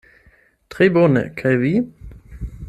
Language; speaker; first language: Esperanto; non-native, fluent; German